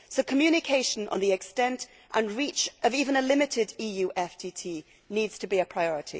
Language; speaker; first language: English; native; English